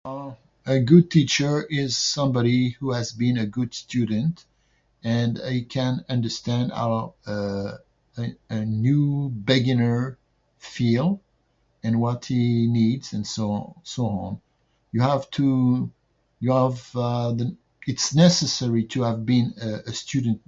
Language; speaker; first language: English; non-native, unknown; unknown